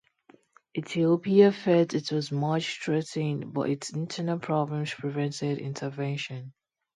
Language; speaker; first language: English; non-native, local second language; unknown